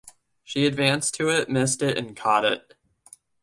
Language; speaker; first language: English; native; English